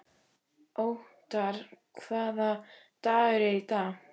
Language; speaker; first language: Icelandic; native; Icelandic